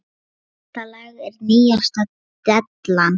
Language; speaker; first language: Icelandic; non-native, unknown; Lithuanian